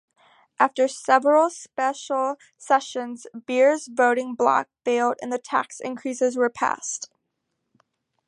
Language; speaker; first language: English; native; English